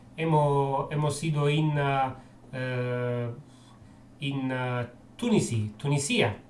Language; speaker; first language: Spanish; non-native, fluent; Italian